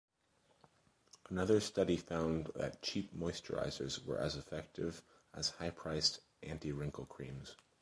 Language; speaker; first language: English; native; English